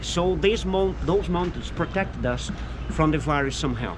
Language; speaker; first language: English; non-native, fluent; Portuguese